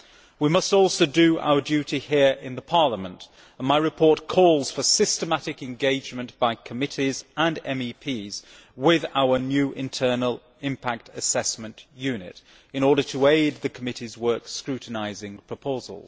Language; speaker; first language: English; native; English